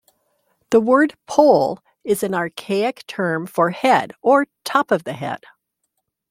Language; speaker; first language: English; native; English